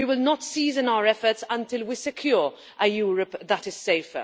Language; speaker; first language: English; non-native, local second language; Maltese